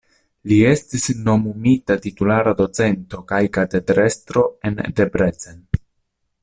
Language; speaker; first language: Esperanto; non-native, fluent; Italian